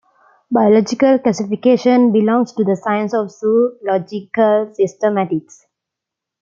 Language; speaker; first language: English; non-native, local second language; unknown